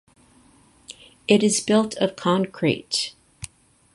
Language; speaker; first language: English; native; English